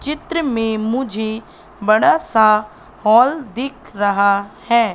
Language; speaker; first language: Hindi; native; Hindi